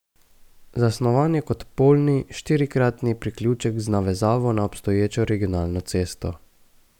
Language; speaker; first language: Slovenian; native; Slovenian